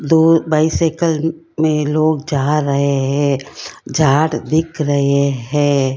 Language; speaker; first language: Hindi; non-native, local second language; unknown